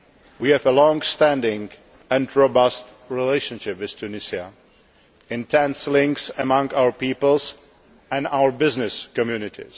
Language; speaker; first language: English; non-native, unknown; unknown